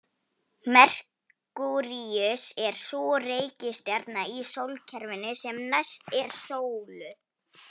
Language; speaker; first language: Icelandic; non-native, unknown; Polish